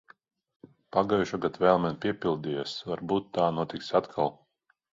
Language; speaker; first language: Latvian; non-native, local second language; Russian